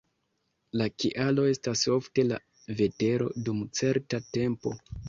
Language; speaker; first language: Esperanto; non-native, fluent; Kinyarwanda